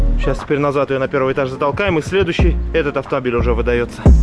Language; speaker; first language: Russian; native; Russian